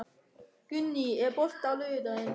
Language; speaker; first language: Icelandic; non-native, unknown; German